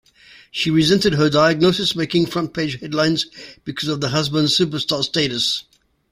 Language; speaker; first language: English; native; English